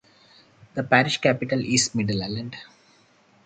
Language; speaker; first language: English; non-native, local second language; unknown